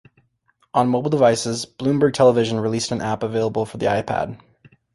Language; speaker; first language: English; native; English